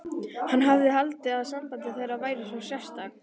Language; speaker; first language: Icelandic; native; Icelandic